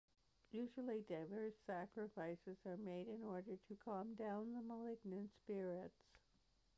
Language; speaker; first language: English; native; English